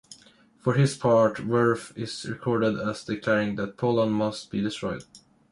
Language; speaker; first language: English; non-native, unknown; Swedish